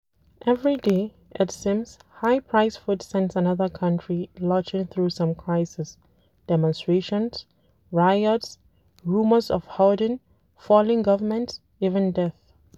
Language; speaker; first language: English; non-native, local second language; Hausa